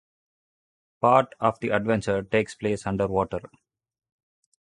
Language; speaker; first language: English; non-native, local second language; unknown